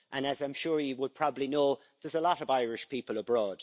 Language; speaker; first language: English; native; English